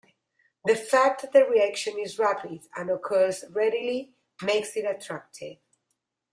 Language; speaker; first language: English; non-native, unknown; Spanish